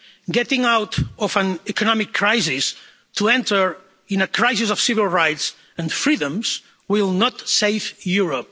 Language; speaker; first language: English; non-native, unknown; Catalan